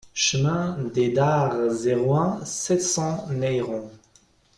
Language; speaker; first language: French; non-native, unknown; German